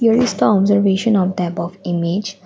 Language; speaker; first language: English; non-native, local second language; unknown